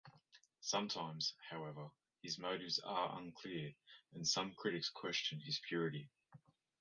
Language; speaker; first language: English; native; English